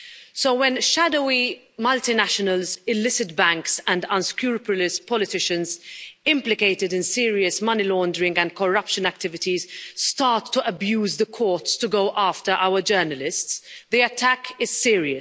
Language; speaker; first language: English; non-native, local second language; Maltese